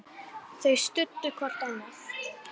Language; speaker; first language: Icelandic; native; Icelandic